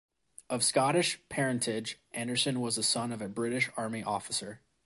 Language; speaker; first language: English; native; English